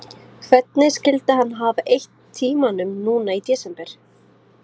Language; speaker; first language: Icelandic; non-native, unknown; Arabic